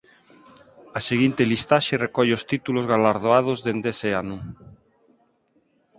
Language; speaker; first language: Galician; non-native, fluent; Spanish